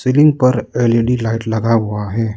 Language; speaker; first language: Hindi; non-native, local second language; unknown